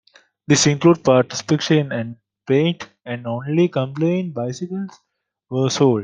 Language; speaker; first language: English; native; English